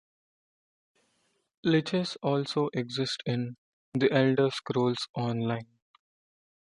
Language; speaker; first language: English; non-native, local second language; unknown